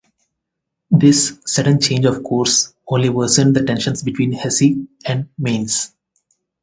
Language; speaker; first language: English; non-native, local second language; Telugu